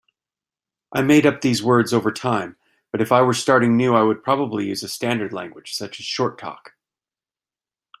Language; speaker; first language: English; native; English